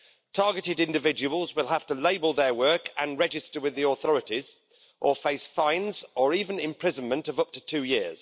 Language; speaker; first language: English; native; English